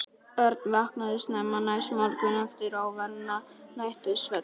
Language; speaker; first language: Icelandic; non-native, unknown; Polish